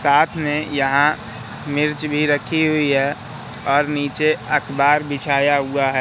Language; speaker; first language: Hindi; native; Hindi